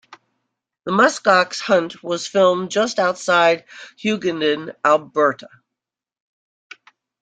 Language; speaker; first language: English; native; English